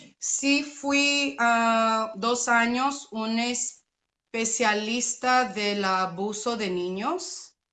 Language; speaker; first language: Spanish; early bilingual, other home language; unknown